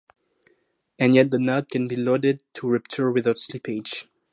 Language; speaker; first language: English; non-native, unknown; French